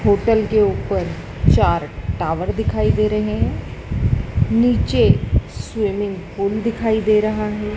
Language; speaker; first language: Hindi; native; Hindi